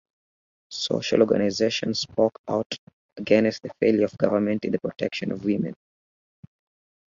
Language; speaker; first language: English; native; English